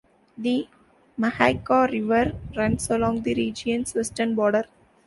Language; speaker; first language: English; non-native, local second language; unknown